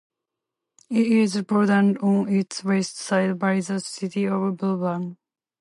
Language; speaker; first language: English; non-native, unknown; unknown